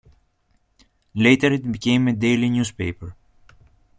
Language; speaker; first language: English; non-native, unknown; Greek